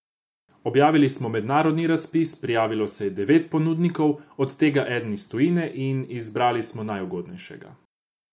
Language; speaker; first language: Slovenian; non-native, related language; Croatian